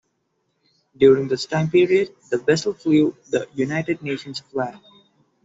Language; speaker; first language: English; non-native, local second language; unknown